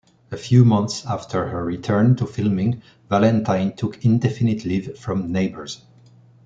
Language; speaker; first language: English; non-native, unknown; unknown